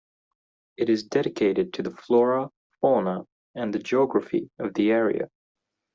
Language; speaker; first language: English; non-native, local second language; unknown